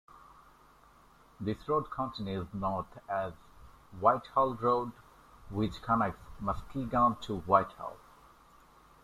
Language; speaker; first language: English; native; English